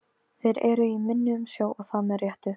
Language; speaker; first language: Icelandic; non-native, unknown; Polish